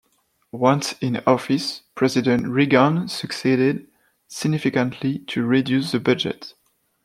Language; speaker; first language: English; non-native, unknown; French